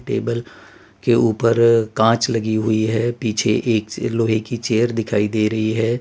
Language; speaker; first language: Hindi; non-native, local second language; Gujarati